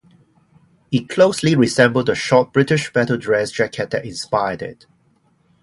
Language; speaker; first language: English; non-native, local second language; Cantonese